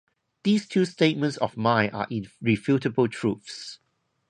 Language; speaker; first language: English; non-native, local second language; Cantonese